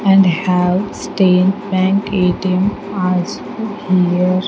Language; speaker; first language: English; non-native, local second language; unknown